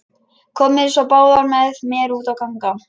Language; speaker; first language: Icelandic; non-native, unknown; Lithuanian